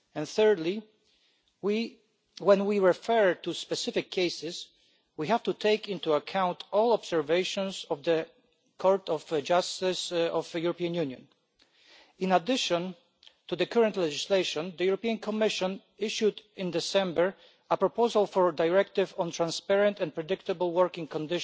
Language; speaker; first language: English; non-native, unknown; Polish